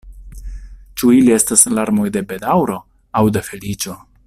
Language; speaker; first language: Esperanto; non-native, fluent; Italian